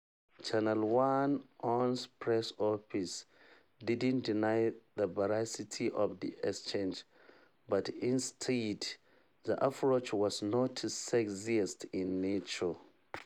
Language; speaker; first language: English; non-native, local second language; Hausa